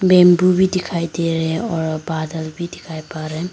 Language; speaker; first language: Hindi; non-native, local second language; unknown